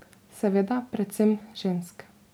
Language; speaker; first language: Slovenian; native; Slovenian